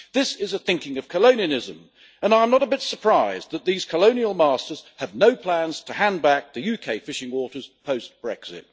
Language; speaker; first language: English; native; English